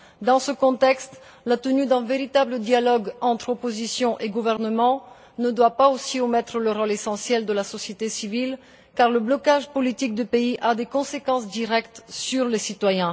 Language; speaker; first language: French; non-native, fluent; Bulgarian